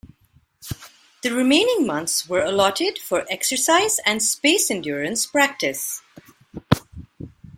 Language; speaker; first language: English; non-native, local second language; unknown